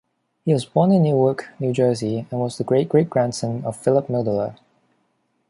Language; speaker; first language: English; non-native, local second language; Cantonese